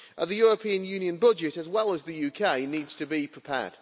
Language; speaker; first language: English; native; English